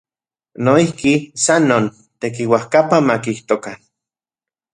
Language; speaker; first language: Central Puebla Nahuatl; non-native, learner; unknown